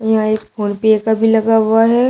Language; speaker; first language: Hindi; native; Hindi